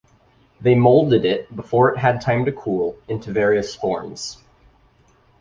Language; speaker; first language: English; native; English